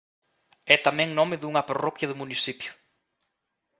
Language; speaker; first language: Galician; native; Galician